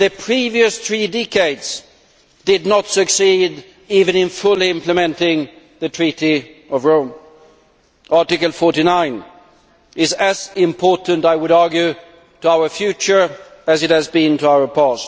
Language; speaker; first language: English; non-native, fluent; Swedish